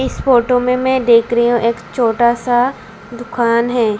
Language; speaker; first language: Hindi; non-native, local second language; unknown